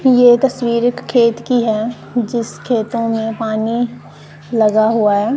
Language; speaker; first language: Hindi; non-native, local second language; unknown